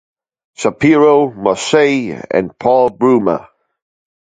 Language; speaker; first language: English; non-native, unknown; German